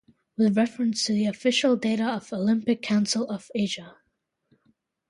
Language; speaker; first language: English; native; English